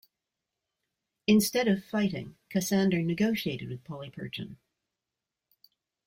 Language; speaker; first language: English; native; English